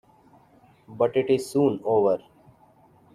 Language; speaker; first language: English; non-native, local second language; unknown